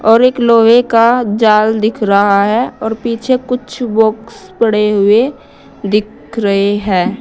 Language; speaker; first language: Hindi; native; Hindi